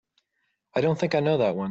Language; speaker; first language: English; native; English